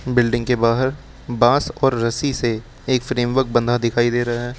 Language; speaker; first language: Hindi; native; Hindi